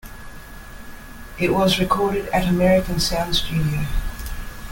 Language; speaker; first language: English; native; English